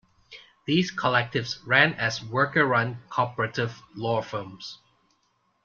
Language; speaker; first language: English; non-native, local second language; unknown